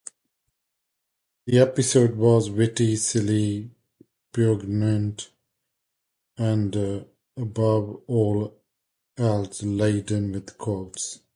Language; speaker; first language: English; non-native, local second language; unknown